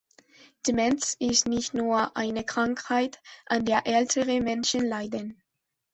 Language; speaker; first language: German; non-native, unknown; Spanish